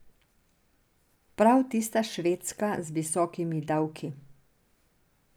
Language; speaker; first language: Slovenian; non-native, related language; Serbian